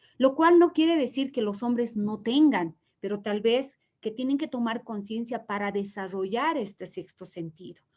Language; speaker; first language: Spanish; native; Spanish